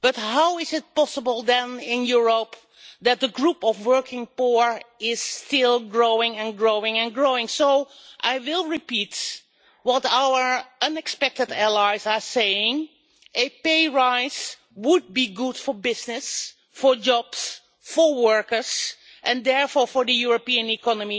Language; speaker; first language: English; non-native, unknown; Dutch